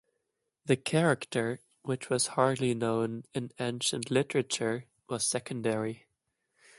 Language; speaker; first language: English; non-native, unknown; German